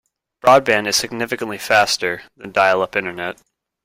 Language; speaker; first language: English; native; English